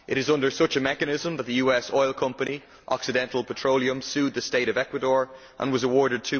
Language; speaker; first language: English; native; English